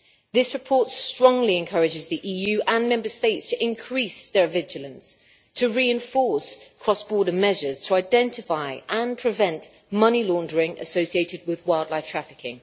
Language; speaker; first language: English; native; English